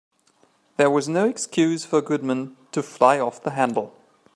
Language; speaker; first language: English; native; English